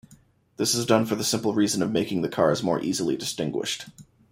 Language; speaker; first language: English; native; English